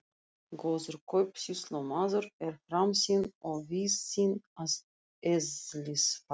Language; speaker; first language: Icelandic; non-native, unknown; Russian